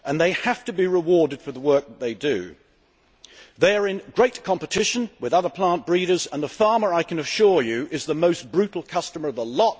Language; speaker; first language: English; native; English